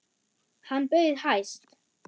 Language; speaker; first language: Icelandic; non-native, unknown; German